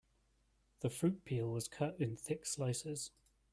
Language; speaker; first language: English; native; English